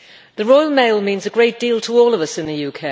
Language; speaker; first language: English; native; English